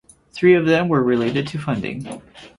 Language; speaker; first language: English; native; English